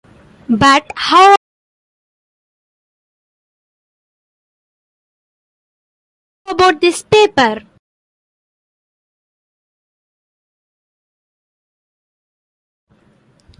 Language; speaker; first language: English; non-native, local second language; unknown